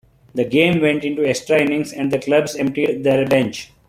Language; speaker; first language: English; non-native, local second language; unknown